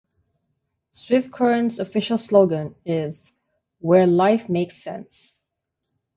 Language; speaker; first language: English; non-native, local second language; Filipino